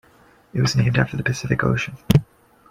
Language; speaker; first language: English; native; English